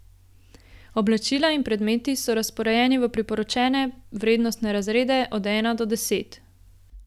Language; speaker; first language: Slovenian; native; Slovenian